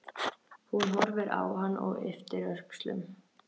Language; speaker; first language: Icelandic; native; Icelandic